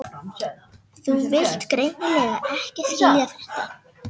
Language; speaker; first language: Icelandic; non-native, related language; Danish